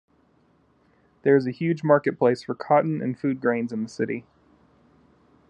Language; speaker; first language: English; native; English